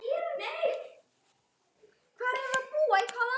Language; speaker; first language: Icelandic; native; Icelandic